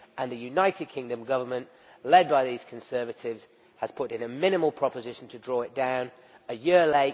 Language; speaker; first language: English; native; English